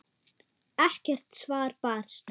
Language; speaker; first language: Icelandic; non-native, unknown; German